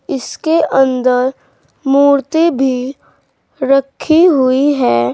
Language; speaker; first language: Hindi; native; Hindi